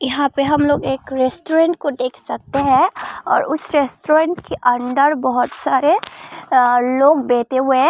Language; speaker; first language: Hindi; non-native, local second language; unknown